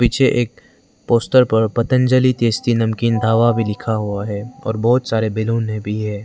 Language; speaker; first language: Hindi; non-native, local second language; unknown